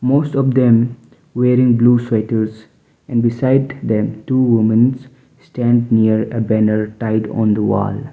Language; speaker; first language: English; non-native, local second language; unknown